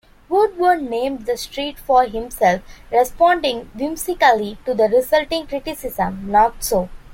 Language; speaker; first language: English; non-native, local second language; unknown